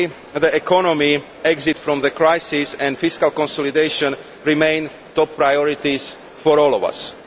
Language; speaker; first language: English; non-native, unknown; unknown